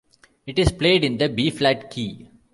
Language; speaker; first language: English; non-native, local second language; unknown